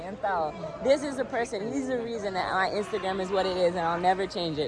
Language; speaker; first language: English; native; English